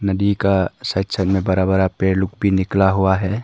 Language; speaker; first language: Hindi; non-native, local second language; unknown